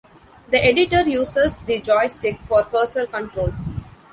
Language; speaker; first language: English; non-native, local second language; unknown